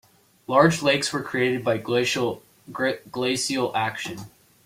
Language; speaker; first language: English; native; English